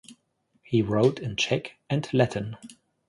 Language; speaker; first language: English; non-native, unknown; German